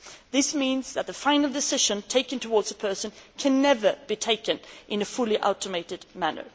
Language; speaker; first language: English; non-native, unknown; Swedish